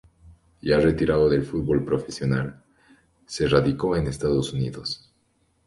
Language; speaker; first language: Spanish; native; Spanish